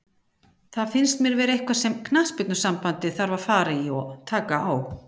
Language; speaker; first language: Icelandic; native; Icelandic